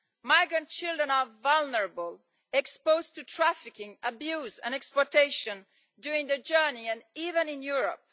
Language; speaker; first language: English; non-native, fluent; Italian